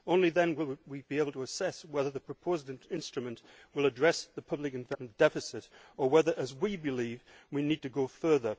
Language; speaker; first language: English; native; English